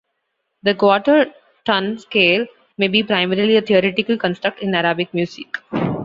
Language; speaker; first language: English; non-native, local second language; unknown